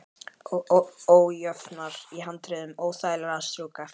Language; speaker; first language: Icelandic; native; Icelandic